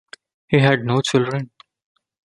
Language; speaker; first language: English; non-native, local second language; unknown